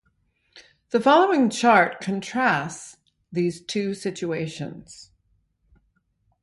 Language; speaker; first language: English; native; English